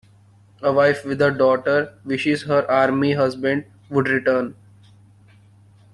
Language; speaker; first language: English; non-native, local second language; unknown